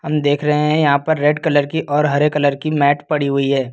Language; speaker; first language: Hindi; native; Hindi